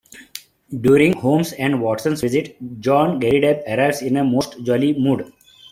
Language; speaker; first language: English; non-native, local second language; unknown